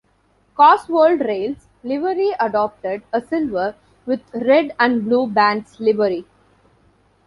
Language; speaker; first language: English; non-native, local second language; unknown